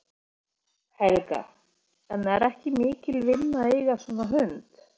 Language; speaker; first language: Icelandic; non-native, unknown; Polish